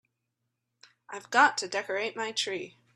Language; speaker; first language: English; native; English